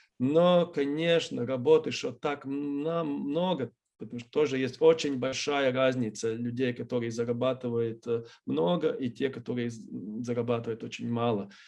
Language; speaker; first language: Russian; non-native, fluent; Latvian